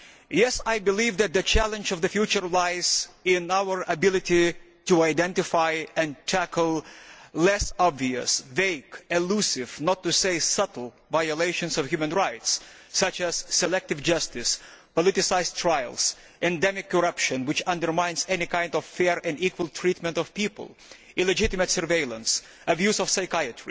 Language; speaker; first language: English; non-native, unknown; Lithuanian